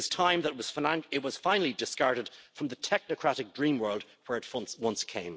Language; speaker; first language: English; native; English